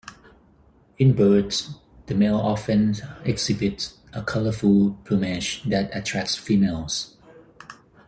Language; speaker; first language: English; non-native, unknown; Thai